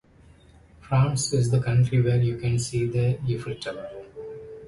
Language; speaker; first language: English; non-native, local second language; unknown